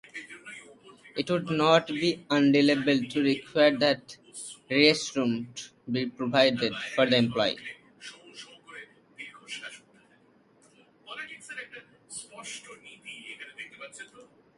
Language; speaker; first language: English; native; English